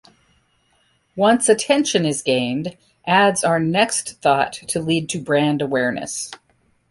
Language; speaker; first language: English; native; English